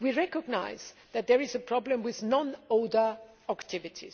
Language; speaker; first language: English; non-native, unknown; German